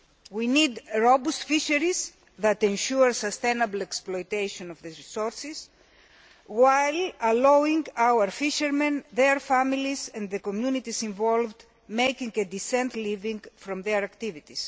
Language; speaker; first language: English; non-native, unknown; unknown